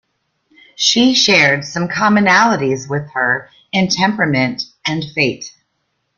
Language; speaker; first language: English; native; English